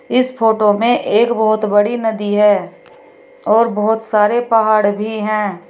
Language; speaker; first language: Hindi; native; Hindi